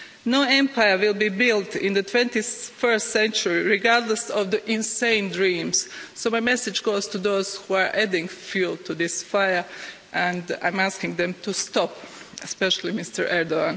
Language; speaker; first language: English; non-native, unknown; Croatian